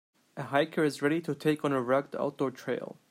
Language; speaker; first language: English; non-native, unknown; Turkish